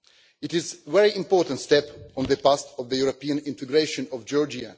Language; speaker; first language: English; non-native, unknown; Russian